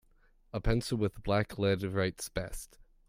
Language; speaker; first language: English; native; English